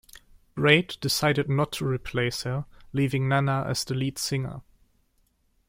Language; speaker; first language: English; non-native, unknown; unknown